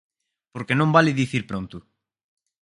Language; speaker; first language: Galician; native; Galician